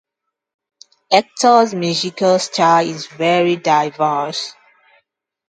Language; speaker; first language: English; non-native, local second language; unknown